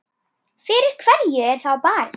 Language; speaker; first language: Icelandic; native; Icelandic